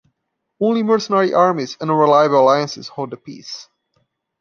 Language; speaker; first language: English; non-native, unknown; Portuguese